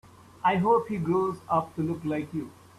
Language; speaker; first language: English; non-native, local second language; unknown